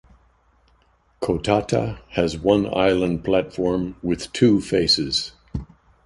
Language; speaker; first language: English; native; English